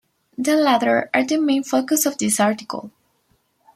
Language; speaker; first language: English; non-native, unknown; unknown